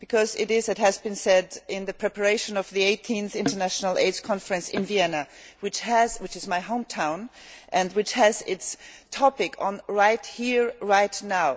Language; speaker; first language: English; non-native, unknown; German